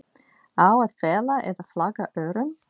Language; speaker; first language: Icelandic; non-native, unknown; English